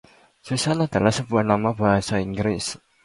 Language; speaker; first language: Indonesian; native; Indonesian